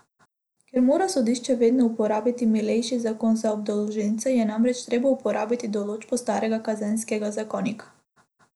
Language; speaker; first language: Slovenian; non-native, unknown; Macedonian